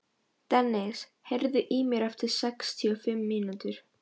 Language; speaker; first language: Icelandic; non-native, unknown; Polish